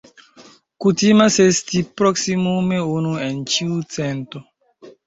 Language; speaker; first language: Esperanto; non-native, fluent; Chinese